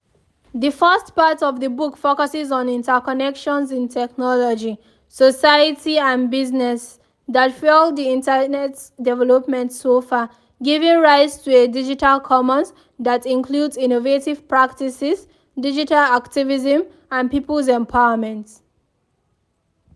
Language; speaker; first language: English; non-native, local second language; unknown